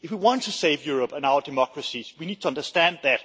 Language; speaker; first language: English; non-native, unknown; Danish